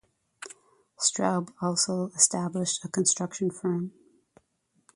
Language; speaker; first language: English; native; English